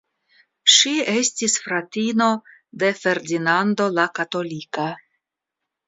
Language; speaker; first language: Esperanto; non-native, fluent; Russian